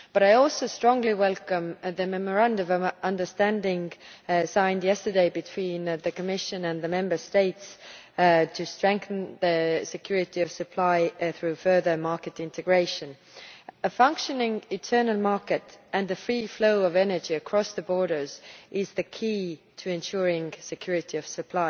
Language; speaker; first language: English; non-native, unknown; Estonian